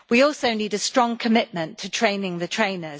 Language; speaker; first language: English; native; English